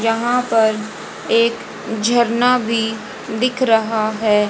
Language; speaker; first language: Hindi; native; Hindi